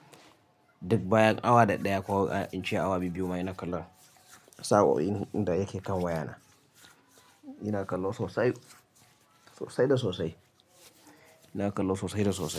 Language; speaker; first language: Hausa; native; Hausa